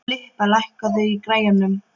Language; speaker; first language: Icelandic; non-native, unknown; Polish